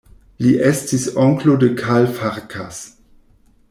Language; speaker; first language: Esperanto; non-native, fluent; German